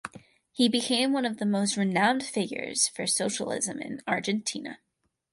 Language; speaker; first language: English; native; English